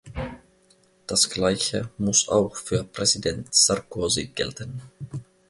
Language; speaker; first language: German; non-native, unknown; Finnish